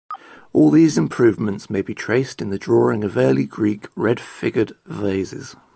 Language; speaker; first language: English; native; English